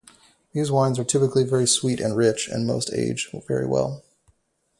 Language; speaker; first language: English; native; English